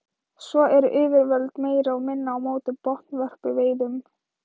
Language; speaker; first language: Icelandic; non-native, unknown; Thai